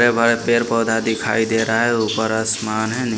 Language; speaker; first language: Hindi; non-native, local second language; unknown